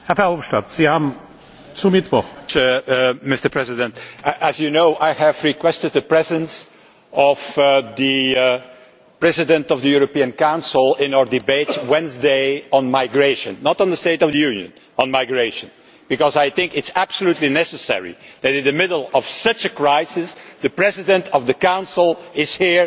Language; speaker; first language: English; non-native, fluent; Dutch